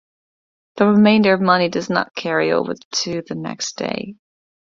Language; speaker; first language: English; non-native, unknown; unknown